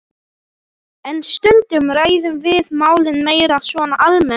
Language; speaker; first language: Icelandic; non-native, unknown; Polish